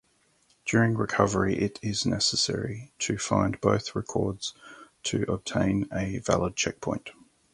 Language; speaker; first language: English; native; English